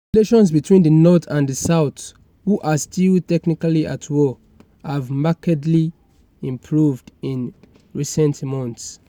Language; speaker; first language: English; non-native, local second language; Yoruba